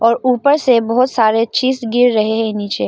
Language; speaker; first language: Hindi; non-native, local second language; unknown